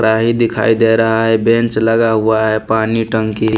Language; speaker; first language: Hindi; non-native, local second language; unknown